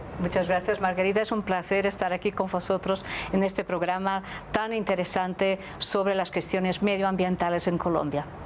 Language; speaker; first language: Spanish; non-native, related language; Portuguese